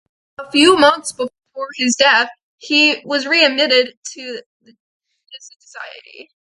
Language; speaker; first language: English; native; English